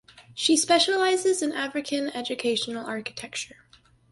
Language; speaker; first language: English; native; English